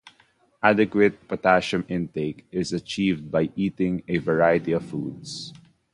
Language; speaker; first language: English; non-native, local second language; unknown